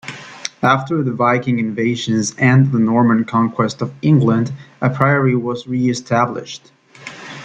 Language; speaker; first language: English; native; English